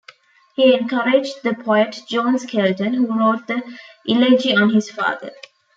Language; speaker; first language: English; non-native, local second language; Tamil